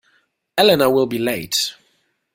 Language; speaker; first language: English; non-native, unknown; German